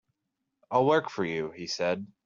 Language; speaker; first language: English; native; English